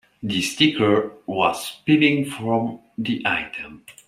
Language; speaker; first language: English; native; English